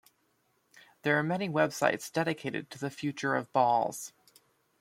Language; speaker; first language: English; native; English